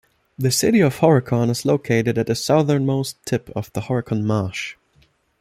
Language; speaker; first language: English; non-native, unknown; German